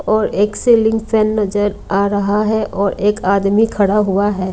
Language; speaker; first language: Hindi; non-native, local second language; Punjabi